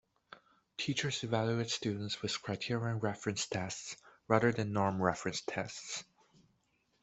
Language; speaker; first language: English; non-native, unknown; Chinese